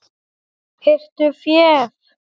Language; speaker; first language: Icelandic; non-native, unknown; Polish